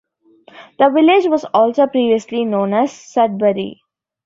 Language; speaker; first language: English; non-native, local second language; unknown